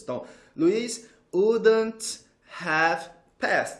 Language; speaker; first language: English; non-native, fluent; Portuguese